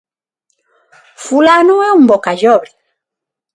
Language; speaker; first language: Galician; non-native, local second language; Spanish